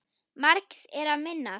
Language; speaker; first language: Icelandic; non-native, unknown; German